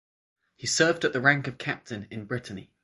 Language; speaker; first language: English; native; English